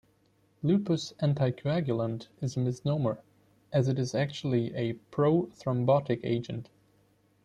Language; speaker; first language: English; non-native, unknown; German